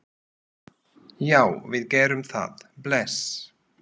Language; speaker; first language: Icelandic; non-native, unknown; Slovak